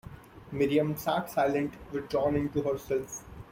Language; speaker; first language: English; non-native, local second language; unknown